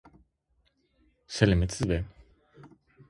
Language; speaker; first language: English; non-native, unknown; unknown